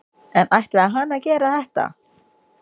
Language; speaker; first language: Icelandic; non-native, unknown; Indonesian